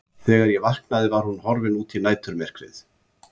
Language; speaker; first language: Icelandic; native; Icelandic